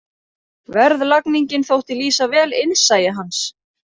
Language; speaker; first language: Icelandic; native; Icelandic